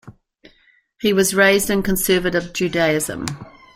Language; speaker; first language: English; native; English